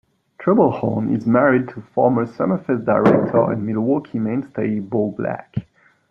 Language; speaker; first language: English; non-native, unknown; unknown